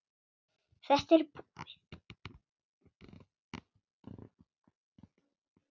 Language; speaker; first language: Icelandic; non-native, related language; Swedish